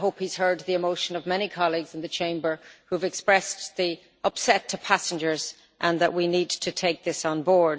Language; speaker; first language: English; native; English